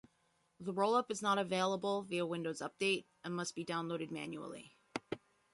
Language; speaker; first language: English; native; English